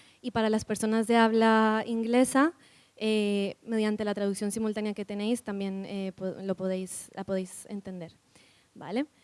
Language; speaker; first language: Spanish; native; Spanish